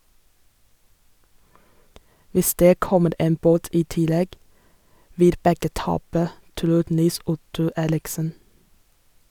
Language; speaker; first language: Norwegian; non-native, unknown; Chinese